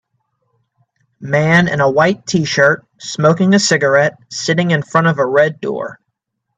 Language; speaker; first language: English; native; English